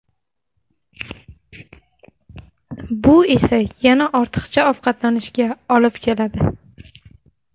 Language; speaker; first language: Uzbek; non-native, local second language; Tajik